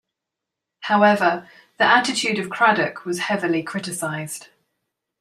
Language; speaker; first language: English; native; English